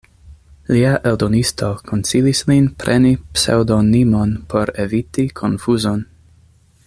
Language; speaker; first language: Esperanto; non-native, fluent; English